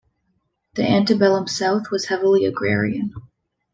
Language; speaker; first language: English; native; English